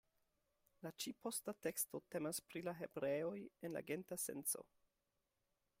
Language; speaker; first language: Esperanto; non-native, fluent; German